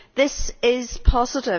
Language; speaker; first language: English; native; English